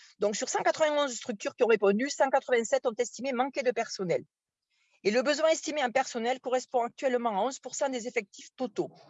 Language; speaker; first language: French; native; French